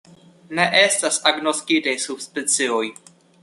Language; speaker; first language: Esperanto; non-native, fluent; Russian